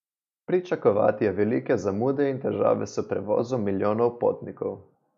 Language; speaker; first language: Slovenian; native; Slovenian